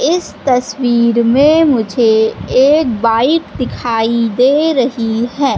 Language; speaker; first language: Hindi; native; Hindi